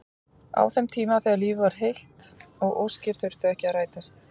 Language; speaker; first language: Icelandic; native; Icelandic